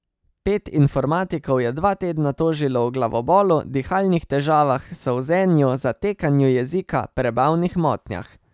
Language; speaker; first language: Slovenian; native; Slovenian